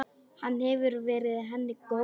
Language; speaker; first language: Icelandic; non-native, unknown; Polish